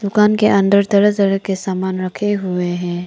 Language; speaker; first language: Hindi; non-native, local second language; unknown